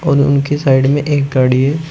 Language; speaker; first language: Hindi; native; Hindi